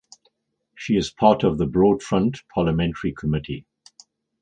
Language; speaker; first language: English; native; English